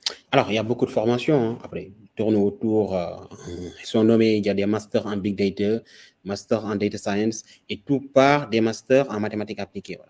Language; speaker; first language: French; non-native, local second language; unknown